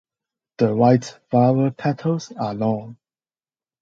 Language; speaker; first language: English; non-native, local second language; Cantonese